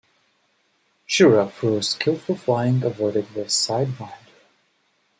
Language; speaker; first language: English; native; English